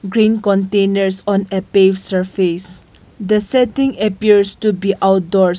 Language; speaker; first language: English; non-native, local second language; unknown